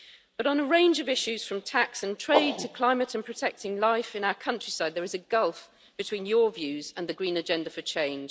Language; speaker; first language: English; native; English